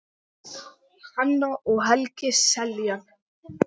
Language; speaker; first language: Icelandic; non-native, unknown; English